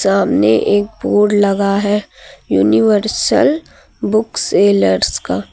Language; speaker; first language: Hindi; native; Hindi